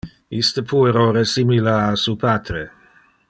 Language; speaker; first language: Interlingua; non-native, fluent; Dutch